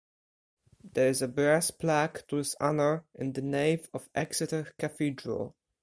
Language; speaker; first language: English; non-native, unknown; Polish